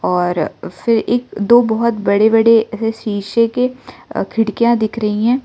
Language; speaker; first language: Hindi; non-native, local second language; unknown